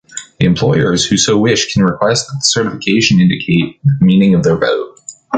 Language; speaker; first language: English; native; English